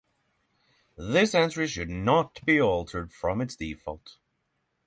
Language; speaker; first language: English; non-native, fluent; Norwegian